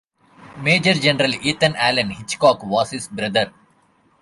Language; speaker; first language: English; non-native, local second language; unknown